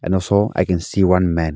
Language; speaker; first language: English; non-native, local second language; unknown